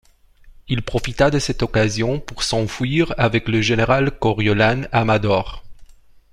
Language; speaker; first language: French; non-native, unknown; Romanian